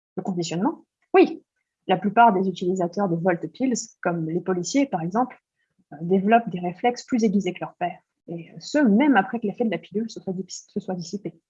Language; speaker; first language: French; early bilingual, heritage; French